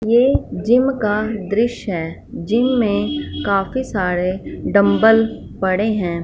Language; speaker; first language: Hindi; non-native, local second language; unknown